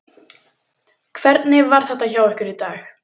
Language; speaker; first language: Icelandic; native; Icelandic